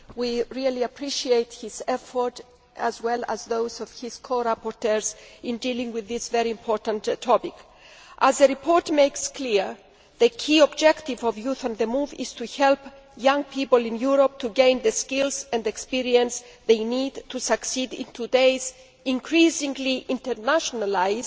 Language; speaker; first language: English; non-native, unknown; Greek